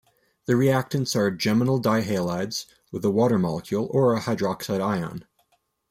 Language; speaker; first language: English; native; English